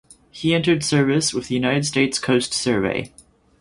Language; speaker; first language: English; native; English